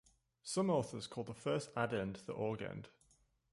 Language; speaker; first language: English; native; English